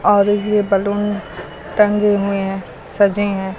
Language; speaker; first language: Hindi; native; Hindi